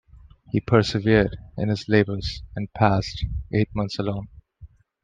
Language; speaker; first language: English; non-native, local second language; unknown